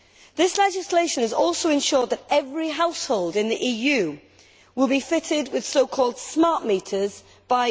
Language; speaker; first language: English; native; English